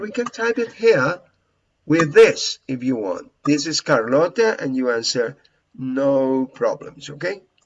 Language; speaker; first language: English; non-native, fluent; Spanish